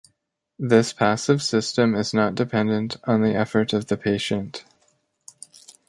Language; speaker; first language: English; native; English